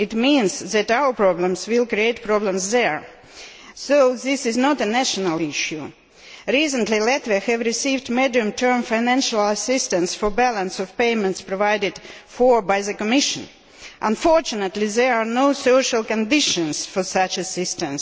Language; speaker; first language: English; non-native, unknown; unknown